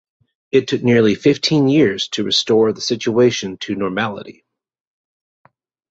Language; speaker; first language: English; native; English